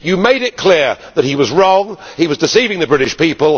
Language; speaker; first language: English; native; English